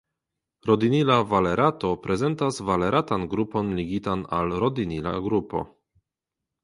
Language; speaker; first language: Esperanto; non-native, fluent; Polish